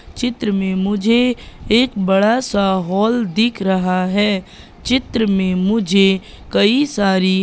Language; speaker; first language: Hindi; native; Hindi